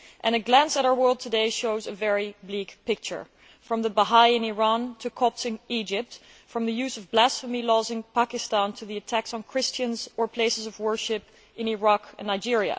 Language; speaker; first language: English; non-native, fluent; Dutch